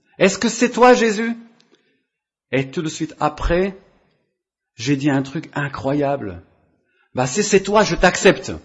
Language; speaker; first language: French; non-native, local second language; Arabic